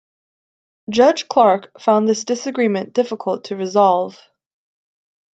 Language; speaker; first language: English; native; English